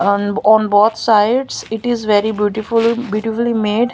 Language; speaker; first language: English; non-native, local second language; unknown